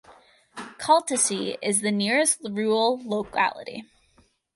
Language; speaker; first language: English; native; English